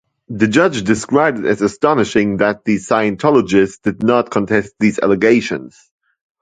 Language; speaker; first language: English; non-native, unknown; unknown